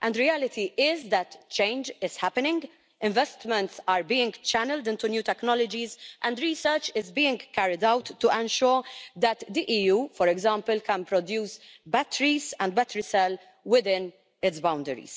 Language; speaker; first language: English; non-native, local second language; Maltese